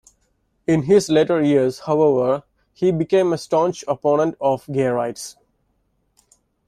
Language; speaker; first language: English; non-native, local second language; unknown